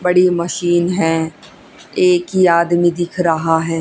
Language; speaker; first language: Hindi; native; Hindi